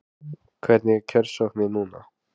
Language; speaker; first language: Icelandic; native; Icelandic